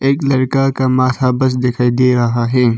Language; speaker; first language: Hindi; non-native, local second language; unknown